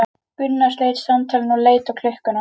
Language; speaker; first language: Icelandic; native; Icelandic